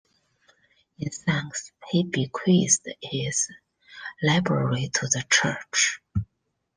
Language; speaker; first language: English; non-native, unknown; Chinese